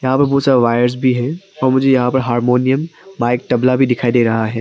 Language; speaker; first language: Hindi; non-native, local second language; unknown